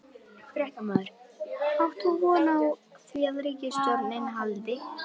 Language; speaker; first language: Icelandic; native; Icelandic